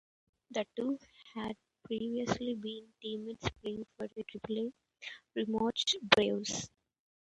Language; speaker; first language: English; native; English